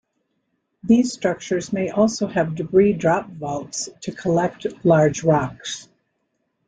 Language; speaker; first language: English; native; English